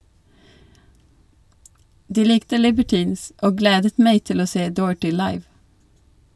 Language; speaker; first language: Norwegian; non-native, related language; Swedish